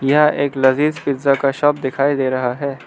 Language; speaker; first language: Hindi; non-native, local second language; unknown